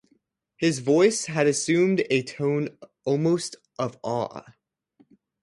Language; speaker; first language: English; native; English